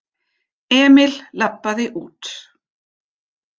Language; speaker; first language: Icelandic; non-native, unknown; German